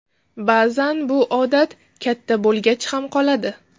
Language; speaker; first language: Uzbek; non-native, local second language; Russian